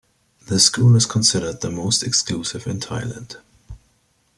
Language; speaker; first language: English; native; English